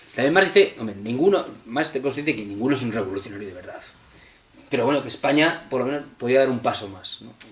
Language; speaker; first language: Spanish; native; Spanish